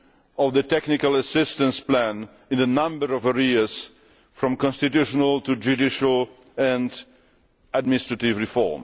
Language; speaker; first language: English; non-native, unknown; Polish